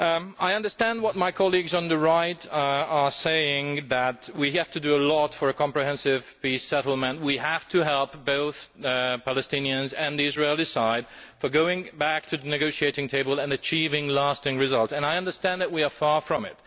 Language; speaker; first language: English; non-native, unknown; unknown